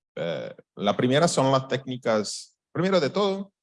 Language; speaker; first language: Spanish; non-native, related language; Portuguese